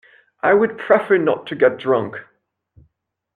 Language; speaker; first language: English; non-native, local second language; French